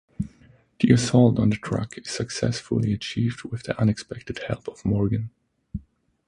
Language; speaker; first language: English; non-native, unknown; German